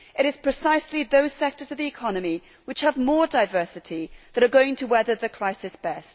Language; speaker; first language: English; native; English